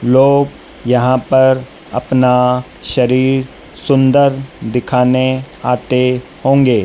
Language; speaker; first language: Hindi; native; Hindi